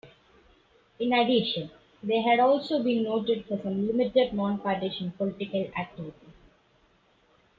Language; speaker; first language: English; non-native, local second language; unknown